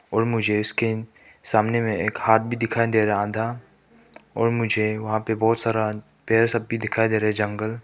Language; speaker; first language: Hindi; non-native, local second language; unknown